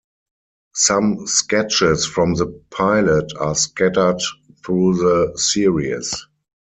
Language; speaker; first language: English; non-native, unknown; German